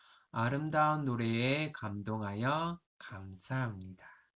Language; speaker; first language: Korean; native; Korean